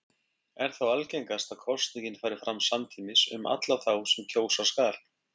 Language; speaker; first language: Icelandic; native; Icelandic